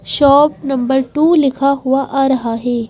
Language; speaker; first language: Hindi; native; Hindi